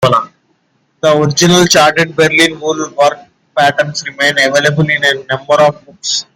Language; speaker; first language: English; non-native, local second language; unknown